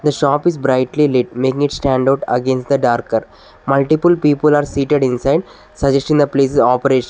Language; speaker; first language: English; non-native, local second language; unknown